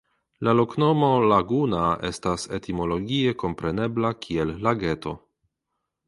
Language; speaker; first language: Esperanto; non-native, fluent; Polish